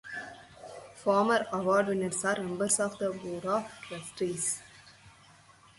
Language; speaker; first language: English; non-native, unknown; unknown